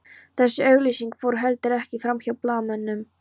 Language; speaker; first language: Icelandic; non-native, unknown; Polish